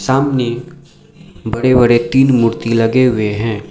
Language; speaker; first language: Hindi; non-native, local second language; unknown